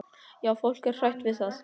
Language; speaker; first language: Icelandic; native; Icelandic